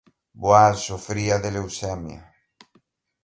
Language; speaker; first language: Galician; native; Galician